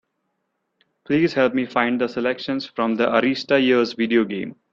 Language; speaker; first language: English; non-native, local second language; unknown